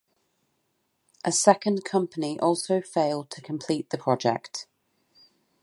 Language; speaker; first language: English; native; English